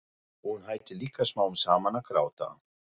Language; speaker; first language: Icelandic; non-native, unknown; German